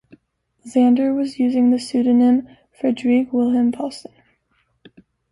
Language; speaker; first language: English; native; English